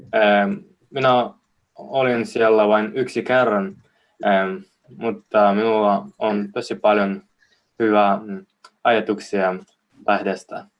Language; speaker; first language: Finnish; non-native, learner; Russian